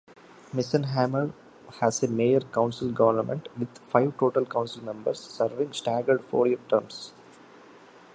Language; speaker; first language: English; non-native, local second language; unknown